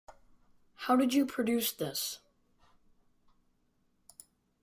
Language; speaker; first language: English; native; English